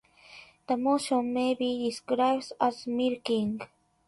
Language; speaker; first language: English; non-native, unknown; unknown